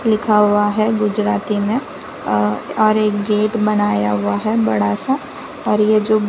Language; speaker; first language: Hindi; non-native, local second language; Gujarati